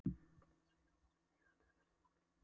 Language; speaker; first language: Icelandic; non-native, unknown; Polish